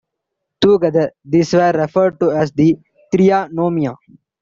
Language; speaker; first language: English; non-native, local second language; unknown